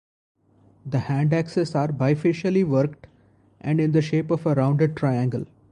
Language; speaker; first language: English; non-native, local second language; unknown